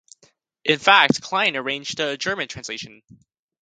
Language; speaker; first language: English; native; English